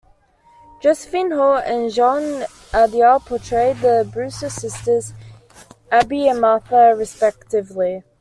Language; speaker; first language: English; native; English